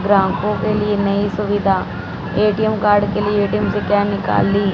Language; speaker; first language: Hindi; non-native, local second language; Punjabi